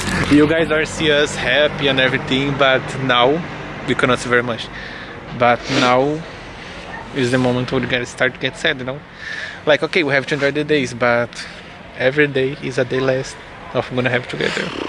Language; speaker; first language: English; non-native, fluent; Portuguese